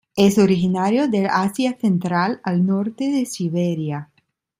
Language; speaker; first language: Spanish; non-native, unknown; Italian